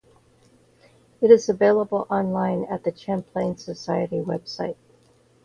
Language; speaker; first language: English; native; English